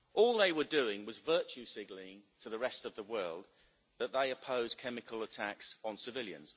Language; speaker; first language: English; native; English